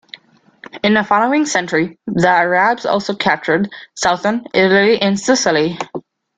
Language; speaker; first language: English; non-native, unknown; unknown